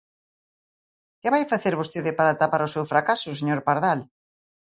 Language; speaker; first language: Galician; native; Galician